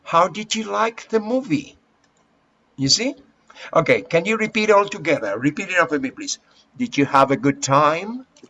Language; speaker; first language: English; non-native, fluent; Spanish